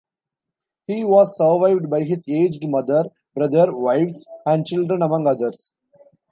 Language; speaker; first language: English; non-native, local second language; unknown